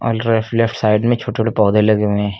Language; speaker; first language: Hindi; native; Hindi